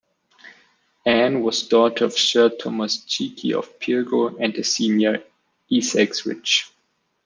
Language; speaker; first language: English; non-native, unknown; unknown